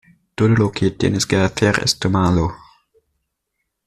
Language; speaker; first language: Spanish; native; Spanish